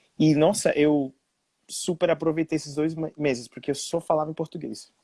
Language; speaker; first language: Portuguese; non-native, fluent; Spanish